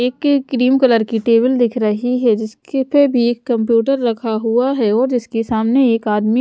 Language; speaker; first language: Hindi; non-native, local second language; Punjabi